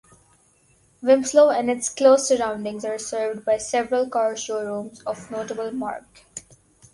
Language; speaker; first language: English; non-native, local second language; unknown